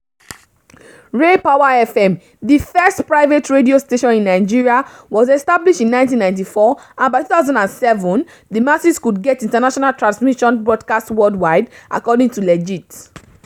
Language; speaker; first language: English; non-native, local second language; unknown